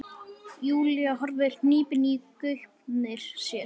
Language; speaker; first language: Icelandic; native; Icelandic